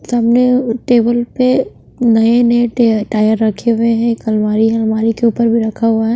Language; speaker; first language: Hindi; non-native, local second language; Punjabi